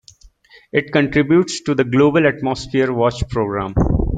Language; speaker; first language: English; native; English